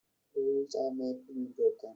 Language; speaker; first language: English; non-native, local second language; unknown